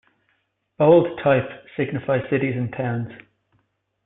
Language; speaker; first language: English; native; English